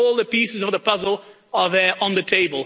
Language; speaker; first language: English; non-native, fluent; Dutch